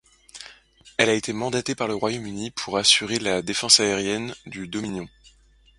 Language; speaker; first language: French; native; French